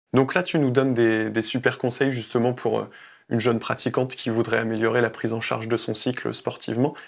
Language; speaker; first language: French; native; French